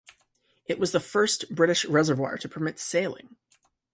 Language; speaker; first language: English; native; English